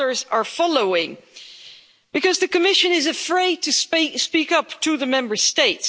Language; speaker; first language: English; non-native, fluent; Dutch